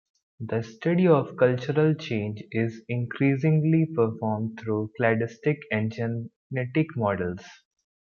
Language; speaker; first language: English; non-native, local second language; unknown